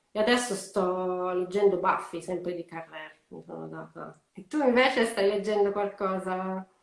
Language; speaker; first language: Italian; native; Italian